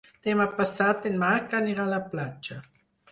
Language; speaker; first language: Catalan; non-native, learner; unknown